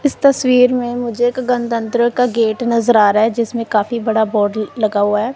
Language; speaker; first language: Hindi; non-native, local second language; Punjabi